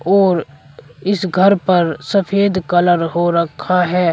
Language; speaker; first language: Hindi; native; Hindi